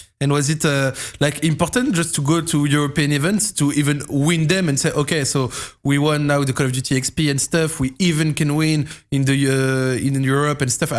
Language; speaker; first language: English; non-native, fluent; French